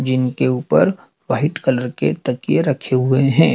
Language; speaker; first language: Hindi; native; Hindi